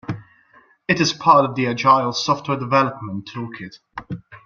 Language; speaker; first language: English; non-native, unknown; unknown